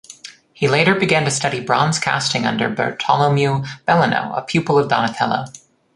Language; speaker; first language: English; native; English